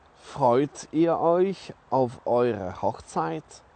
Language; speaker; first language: German; non-native, fluent; Polish